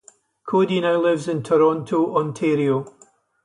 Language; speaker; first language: English; native; English